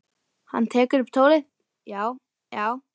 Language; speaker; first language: Icelandic; native; Icelandic